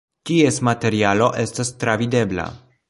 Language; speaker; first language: Esperanto; non-native, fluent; Polish